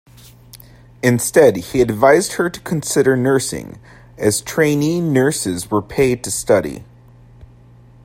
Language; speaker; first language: English; native; English